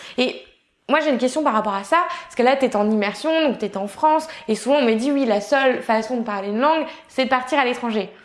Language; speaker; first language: French; native; French